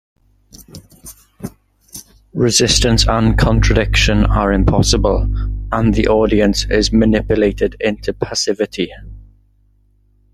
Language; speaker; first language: English; native; English